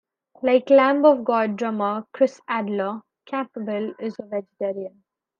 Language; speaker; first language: English; non-native, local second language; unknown